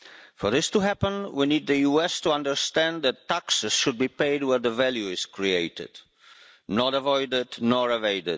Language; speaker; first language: English; non-native, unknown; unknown